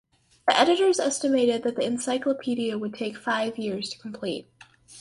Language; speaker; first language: English; native; English